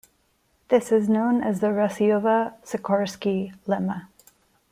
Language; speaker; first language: English; non-native, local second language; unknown